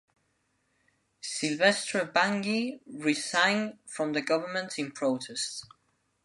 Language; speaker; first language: English; non-native, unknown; Spanish